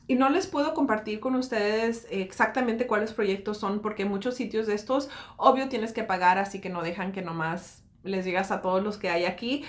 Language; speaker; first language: Spanish; early bilingual, heritage; Spanish